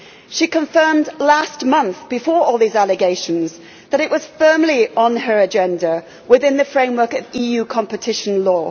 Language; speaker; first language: English; native; English